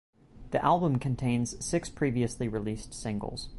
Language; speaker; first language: English; native; English